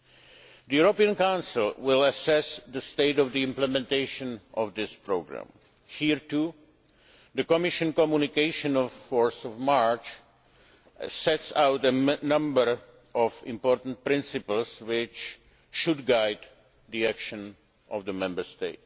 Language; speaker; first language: English; non-native, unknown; Czech